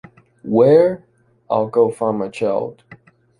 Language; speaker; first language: English; non-native, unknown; Chinese